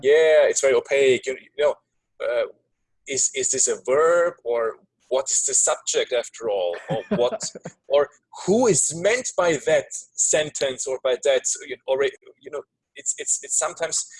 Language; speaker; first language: English; non-native, fluent; German